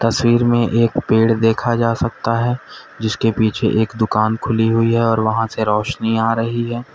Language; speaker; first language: Hindi; native; Hindi